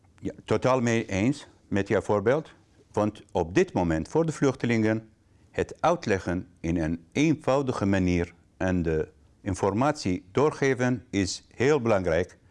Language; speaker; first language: Dutch; non-native, fluent; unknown